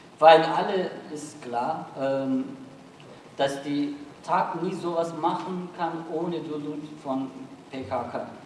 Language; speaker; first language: German; non-native, fluent; Turkish